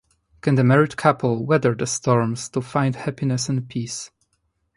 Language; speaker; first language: English; non-native, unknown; Polish